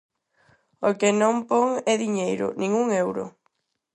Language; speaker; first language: Galician; non-native, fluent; Spanish